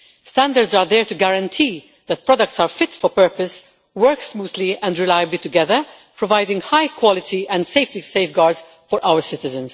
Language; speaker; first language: English; non-native, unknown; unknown